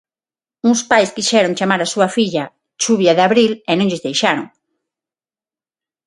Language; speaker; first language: Galician; non-native, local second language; Spanish